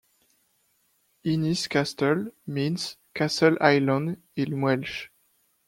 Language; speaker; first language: English; non-native, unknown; French